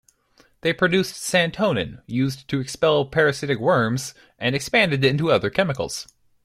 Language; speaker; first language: English; native; English